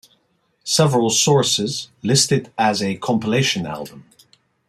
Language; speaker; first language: English; non-native, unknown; Dutch